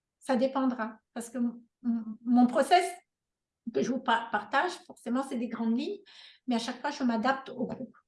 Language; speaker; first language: French; non-native, local second language; Malagasy